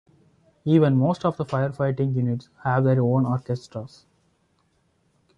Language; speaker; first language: English; non-native, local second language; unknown